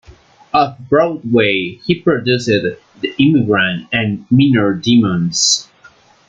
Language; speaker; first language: English; non-native, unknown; Spanish